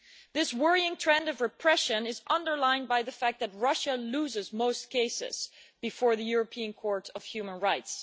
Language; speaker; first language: English; non-native, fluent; Dutch